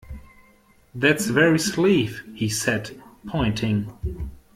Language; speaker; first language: English; non-native, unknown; German